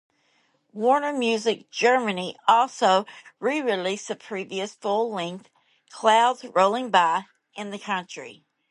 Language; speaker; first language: English; native; English